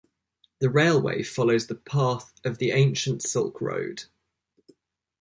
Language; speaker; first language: English; native; English